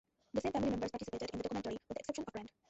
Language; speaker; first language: English; non-native, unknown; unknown